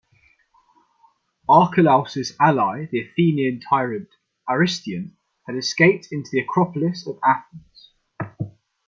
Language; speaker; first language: English; non-native, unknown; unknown